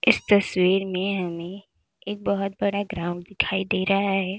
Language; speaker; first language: Hindi; native; Hindi